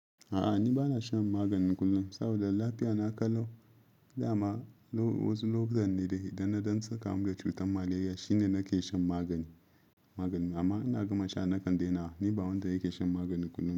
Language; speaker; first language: Hausa; non-native, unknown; Yoruba